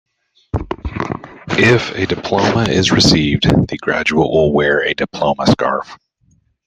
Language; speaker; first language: English; native; English